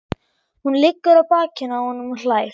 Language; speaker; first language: Icelandic; non-native, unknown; German